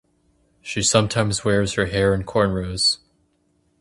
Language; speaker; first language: English; native; English